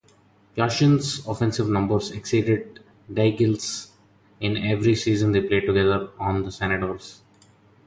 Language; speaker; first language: English; non-native, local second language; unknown